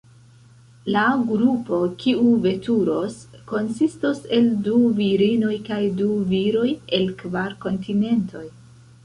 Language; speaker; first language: Esperanto; non-native, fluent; Central Kurdish